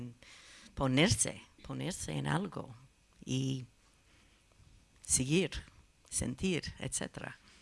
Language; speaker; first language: Spanish; non-native, fluent; English